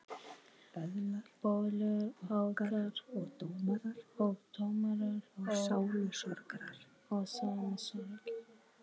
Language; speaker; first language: Icelandic; non-native, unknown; Arabic